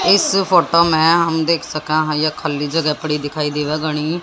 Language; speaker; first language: Hindi; native; Hindi